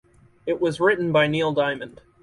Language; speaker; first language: English; native; English